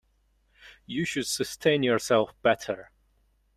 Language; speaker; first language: English; non-native, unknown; Mongolian